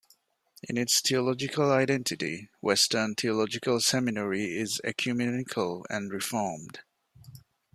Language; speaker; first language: English; non-native, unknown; Divehi